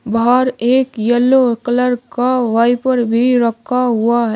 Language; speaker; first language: Hindi; native; Hindi